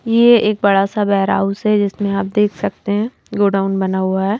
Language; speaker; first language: Hindi; native; Hindi